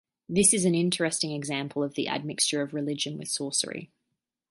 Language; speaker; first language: English; native; English